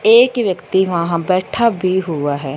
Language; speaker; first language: Hindi; non-native, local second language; Punjabi